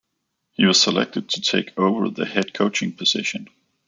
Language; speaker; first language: English; non-native, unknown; Danish